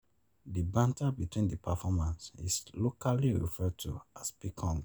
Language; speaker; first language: English; non-native, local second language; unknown